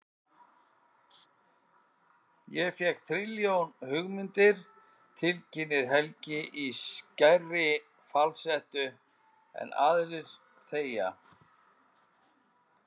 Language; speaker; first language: Icelandic; native; Icelandic